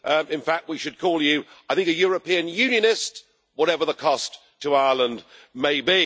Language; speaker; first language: English; native; English